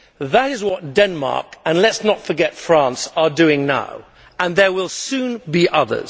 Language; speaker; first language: English; native; English